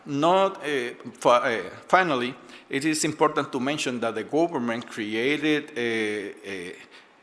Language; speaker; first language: English; non-native, fluent; Spanish